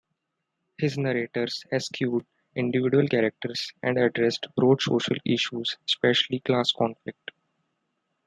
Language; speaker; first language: English; non-native, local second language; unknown